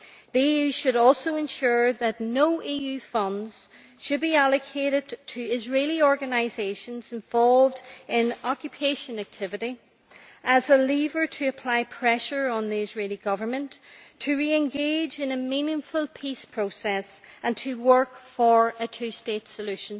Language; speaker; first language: English; native; English